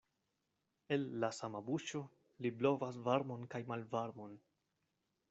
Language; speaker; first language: Esperanto; non-native, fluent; Spanish